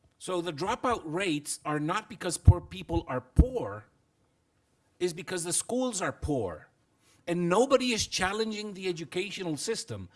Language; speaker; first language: English; non-native, fluent; Spanish